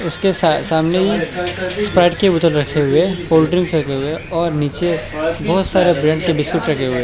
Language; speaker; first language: Hindi; non-native, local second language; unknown